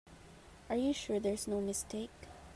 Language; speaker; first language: English; non-native, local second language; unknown